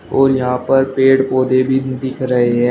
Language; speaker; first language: Hindi; native; Hindi